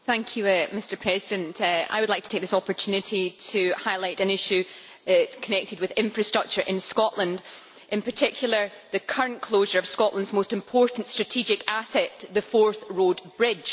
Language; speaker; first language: English; native; English